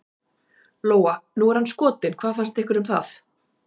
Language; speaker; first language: Icelandic; native; Icelandic